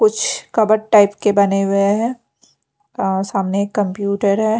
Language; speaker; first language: Hindi; non-native, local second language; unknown